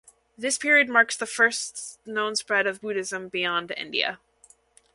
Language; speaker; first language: English; native; English